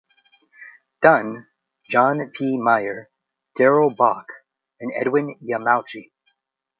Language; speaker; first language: English; native; English